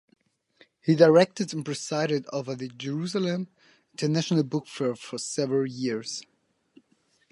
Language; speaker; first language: English; non-native, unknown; German